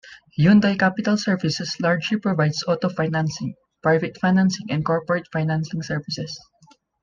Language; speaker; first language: English; non-native, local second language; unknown